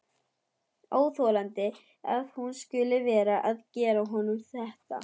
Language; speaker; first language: Icelandic; non-native, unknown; German